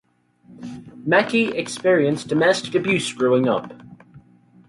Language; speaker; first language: English; native; English